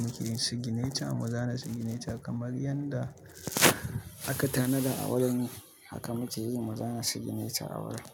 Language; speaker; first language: Hausa; native; Hausa